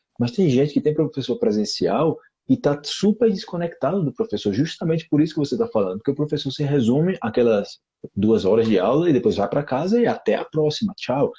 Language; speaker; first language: Portuguese; native; Portuguese